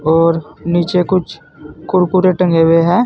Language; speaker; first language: Hindi; native; Hindi